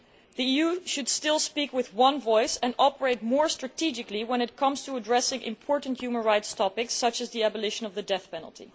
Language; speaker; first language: English; non-native, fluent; Dutch